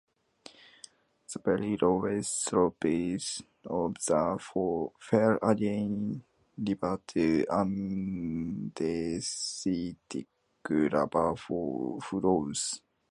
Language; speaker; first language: English; non-native, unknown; Japanese